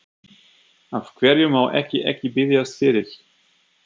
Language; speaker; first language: Icelandic; non-native, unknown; German